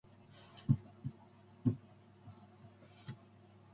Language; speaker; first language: English; non-native, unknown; Japanese